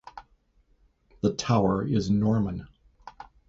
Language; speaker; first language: English; native; English